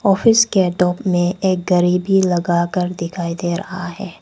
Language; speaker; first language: Hindi; non-native, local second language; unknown